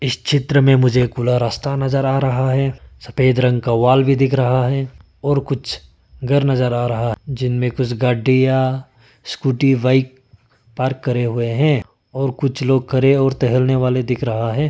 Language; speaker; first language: Hindi; non-native, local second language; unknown